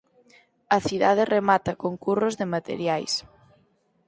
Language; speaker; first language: Galician; native; Galician